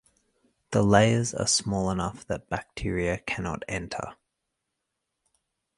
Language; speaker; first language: English; native; English